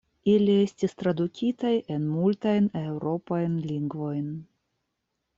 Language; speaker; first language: Esperanto; non-native, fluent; Russian